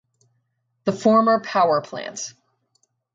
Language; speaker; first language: English; native; English